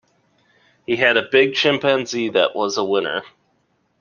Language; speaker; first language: English; native; English